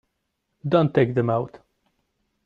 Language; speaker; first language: English; non-native, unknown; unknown